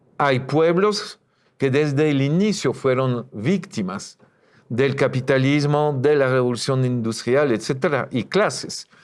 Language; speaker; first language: Spanish; non-native, fluent; French